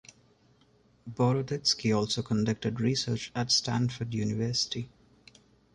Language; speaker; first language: English; non-native, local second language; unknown